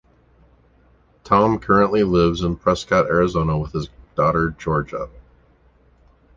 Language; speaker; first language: English; native; English